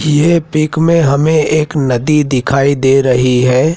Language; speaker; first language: Hindi; native; Hindi